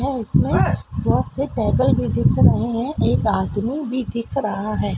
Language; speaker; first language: Hindi; native; Hindi